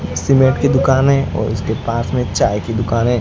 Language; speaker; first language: Hindi; non-native, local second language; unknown